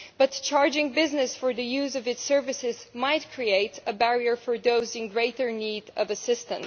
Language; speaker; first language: English; non-native, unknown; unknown